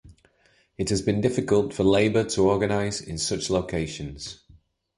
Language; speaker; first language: English; native; English